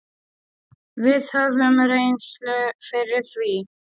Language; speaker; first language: Icelandic; non-native, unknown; Polish